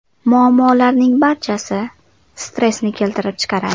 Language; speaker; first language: Uzbek; native; Uzbek